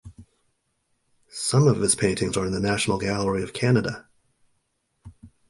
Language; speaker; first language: English; native; English